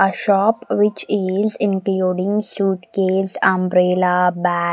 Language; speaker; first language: English; non-native, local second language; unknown